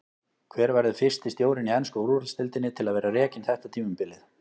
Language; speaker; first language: Icelandic; native; Icelandic